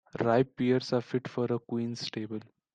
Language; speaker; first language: English; non-native, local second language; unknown